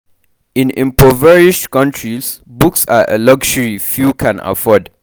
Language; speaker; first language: English; non-native, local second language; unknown